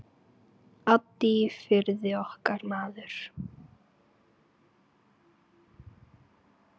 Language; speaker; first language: Icelandic; native; Icelandic